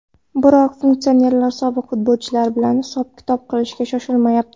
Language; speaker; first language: Uzbek; non-native, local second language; Kara-Kalpak